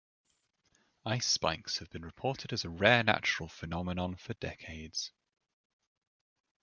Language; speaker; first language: English; native; English